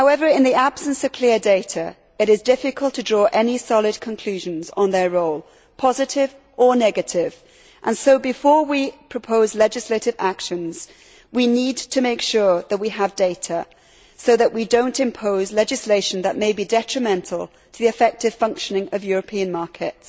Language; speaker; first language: English; native; English